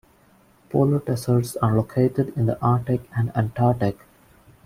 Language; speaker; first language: English; non-native, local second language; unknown